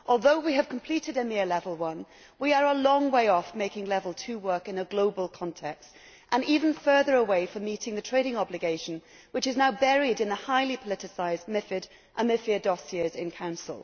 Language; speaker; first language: English; native; English